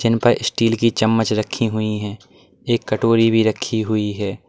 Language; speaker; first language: Hindi; native; Hindi